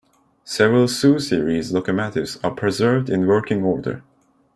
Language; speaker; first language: English; non-native, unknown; Turkish